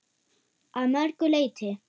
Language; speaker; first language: Icelandic; non-native, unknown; German